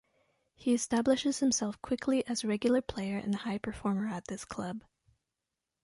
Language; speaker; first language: English; non-native, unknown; French